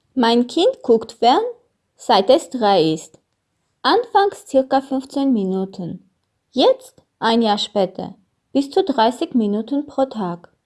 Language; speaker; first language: German; non-native, learner; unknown